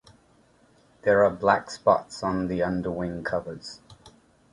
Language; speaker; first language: English; native; English